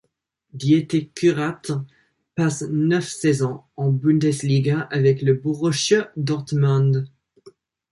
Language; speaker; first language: French; non-native, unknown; English